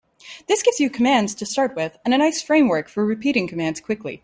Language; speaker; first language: English; native; English